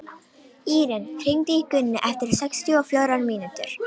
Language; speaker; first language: Icelandic; non-native, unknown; Romanian